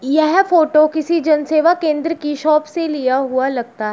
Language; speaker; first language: Hindi; native; Hindi